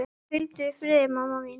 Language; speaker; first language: Icelandic; native; Icelandic